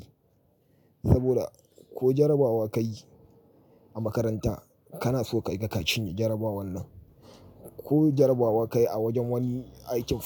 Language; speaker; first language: Hausa; native; Hausa